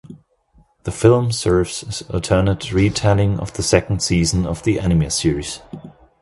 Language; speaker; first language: English; non-native, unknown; German